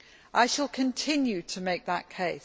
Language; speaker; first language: English; native; English